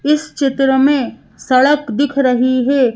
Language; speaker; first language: Hindi; native; Hindi